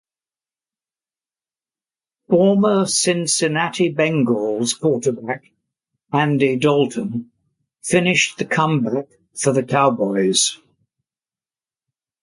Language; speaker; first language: English; native; English